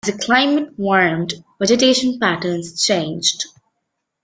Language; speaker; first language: English; native; English